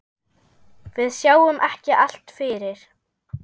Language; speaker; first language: Icelandic; non-native, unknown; German